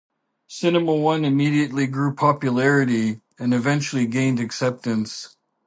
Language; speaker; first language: English; native; English